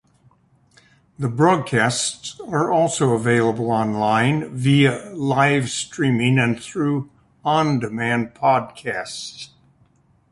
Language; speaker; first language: English; native; English